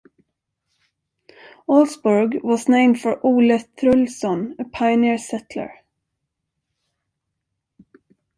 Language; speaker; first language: English; non-native, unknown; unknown